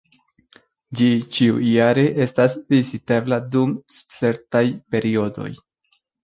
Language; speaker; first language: Esperanto; non-native, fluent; Spanish